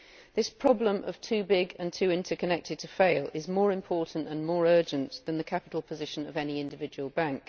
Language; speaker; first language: English; native; English